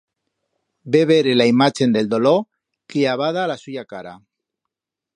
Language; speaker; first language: Aragonese; native; Aragonese